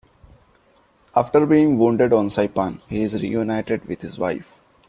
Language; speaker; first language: English; non-native, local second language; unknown